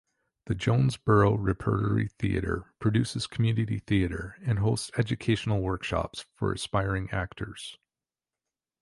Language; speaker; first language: English; native; English